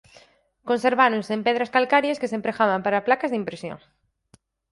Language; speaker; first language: Galician; native; Galician